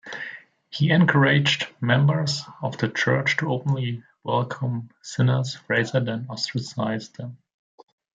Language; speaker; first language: English; non-native, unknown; German